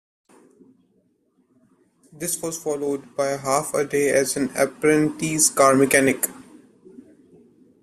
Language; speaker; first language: English; non-native, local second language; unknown